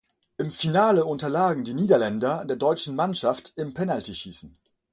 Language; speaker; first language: German; non-native, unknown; French